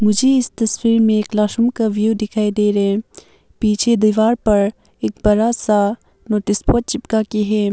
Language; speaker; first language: Hindi; early bilingual, other home language; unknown